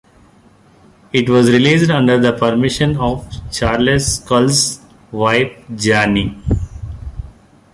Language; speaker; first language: English; non-native, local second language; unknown